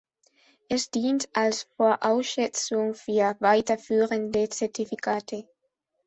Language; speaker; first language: German; non-native, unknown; Spanish